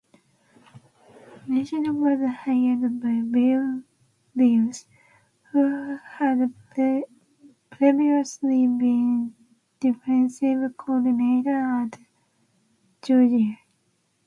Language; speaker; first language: English; non-native, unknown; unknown